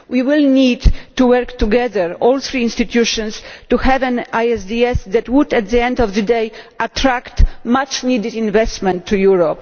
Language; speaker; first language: English; non-native, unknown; Polish